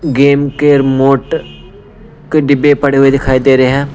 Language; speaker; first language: Hindi; non-native, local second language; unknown